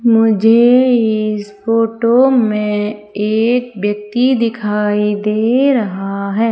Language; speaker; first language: Hindi; native; Hindi